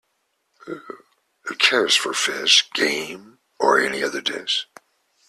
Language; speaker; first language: English; native; English